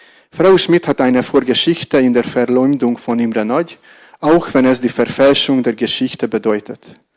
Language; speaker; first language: German; non-native, fluent; Hungarian